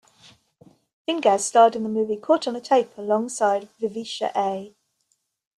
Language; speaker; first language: English; native; English